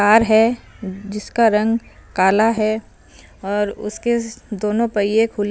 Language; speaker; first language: Hindi; non-native, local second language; Punjabi